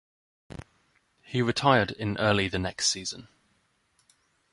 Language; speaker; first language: English; native; English